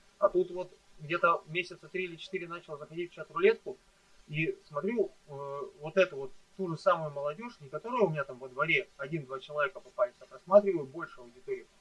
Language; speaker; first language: Russian; native; Russian